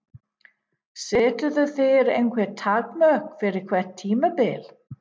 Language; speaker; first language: Icelandic; non-native, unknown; English